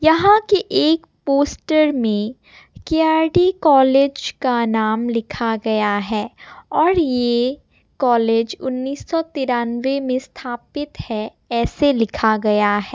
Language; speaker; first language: Hindi; non-native, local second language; Assamese